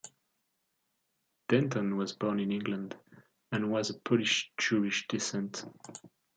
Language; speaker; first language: English; non-native, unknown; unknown